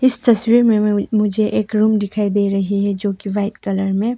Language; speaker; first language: Hindi; non-native, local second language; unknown